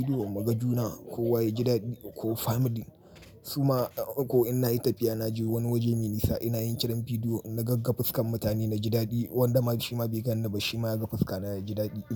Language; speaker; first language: Hausa; native; Hausa